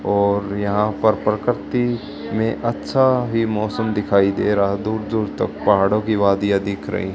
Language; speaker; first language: Hindi; native; Hindi